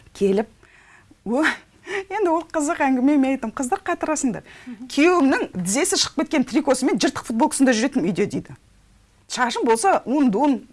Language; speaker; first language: Kazakh; non-native, local second language; Russian